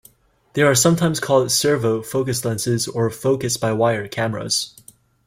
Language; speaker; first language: English; native; English